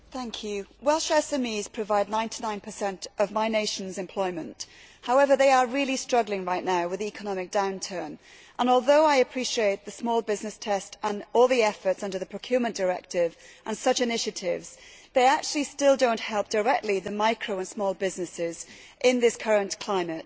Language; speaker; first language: English; native; English